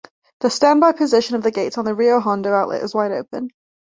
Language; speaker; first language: English; native; English